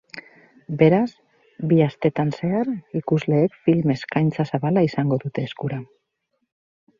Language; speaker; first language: Basque; native; Basque